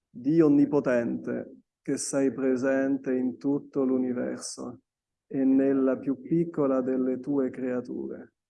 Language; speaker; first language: Italian; non-native, fluent; French